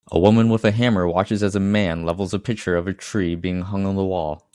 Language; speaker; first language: English; native; English